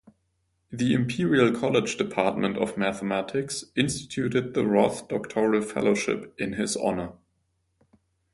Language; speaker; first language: English; non-native, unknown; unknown